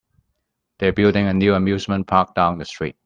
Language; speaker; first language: English; non-native, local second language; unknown